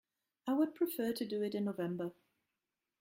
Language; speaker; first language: English; non-native, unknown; German